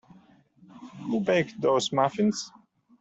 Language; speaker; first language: English; native; English